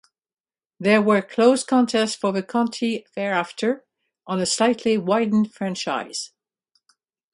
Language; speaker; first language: English; native; English